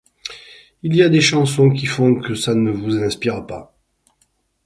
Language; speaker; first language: French; native; French